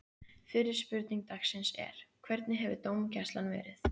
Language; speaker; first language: Icelandic; native; Icelandic